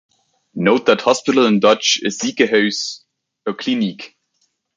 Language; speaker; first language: English; native; English